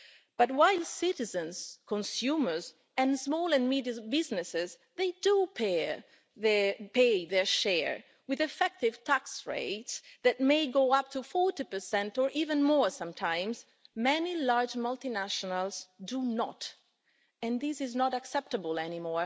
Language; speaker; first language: English; non-native, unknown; Italian